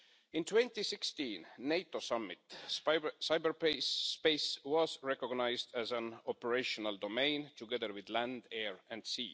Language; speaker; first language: English; non-native, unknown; Estonian